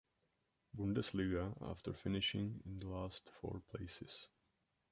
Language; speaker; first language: English; non-native, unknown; Czech